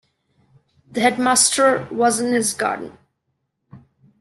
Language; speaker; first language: English; non-native, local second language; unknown